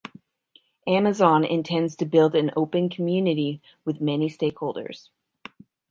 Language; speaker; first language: English; native; English